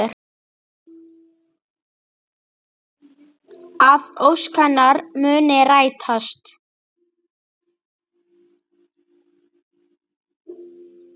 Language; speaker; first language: Icelandic; native; Icelandic